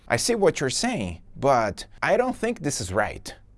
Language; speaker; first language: English; non-native, fluent; Portuguese